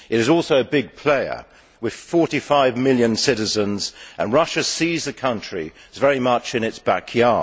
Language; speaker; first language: English; native; English